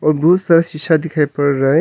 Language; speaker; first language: Hindi; non-native, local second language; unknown